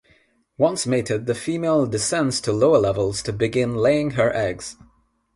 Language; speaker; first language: English; non-native, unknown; Nepali